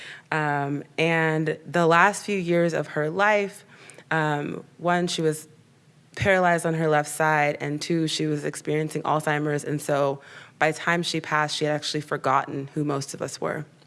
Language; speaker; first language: English; native; English